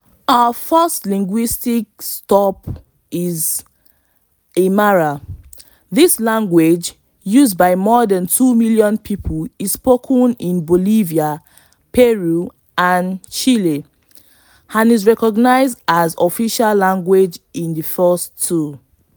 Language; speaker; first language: English; non-native, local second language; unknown